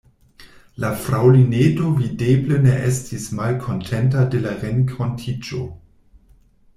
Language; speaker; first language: Esperanto; non-native, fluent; German